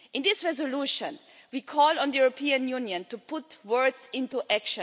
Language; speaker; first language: English; non-native, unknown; German